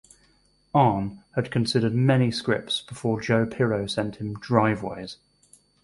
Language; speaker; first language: English; native; English